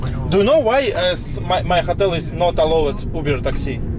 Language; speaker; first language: English; non-native, learner; Russian